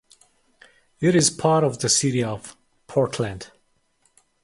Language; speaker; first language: English; non-native, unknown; Mongolian